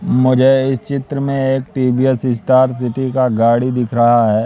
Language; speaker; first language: Hindi; native; Hindi